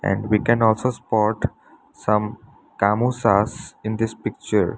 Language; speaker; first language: English; non-native, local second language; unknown